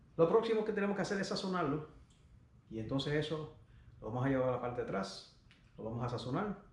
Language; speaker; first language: Spanish; native; Spanish